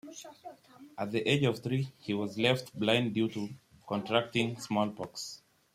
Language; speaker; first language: English; native; English